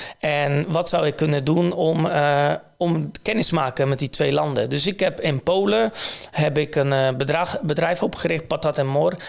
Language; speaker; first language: Dutch; non-native, fluent; Polish